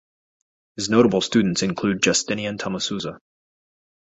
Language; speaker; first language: English; native; English